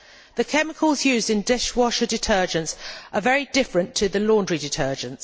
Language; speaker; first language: English; native; English